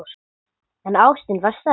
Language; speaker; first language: Icelandic; non-native, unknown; English